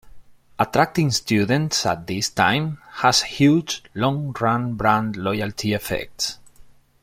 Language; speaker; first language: English; non-native, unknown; Spanish